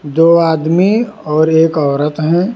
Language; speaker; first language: Hindi; non-native, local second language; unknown